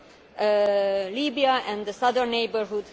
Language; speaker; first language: English; non-native, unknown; Hungarian